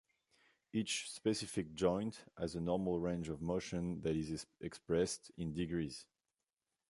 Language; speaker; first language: English; non-native, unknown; French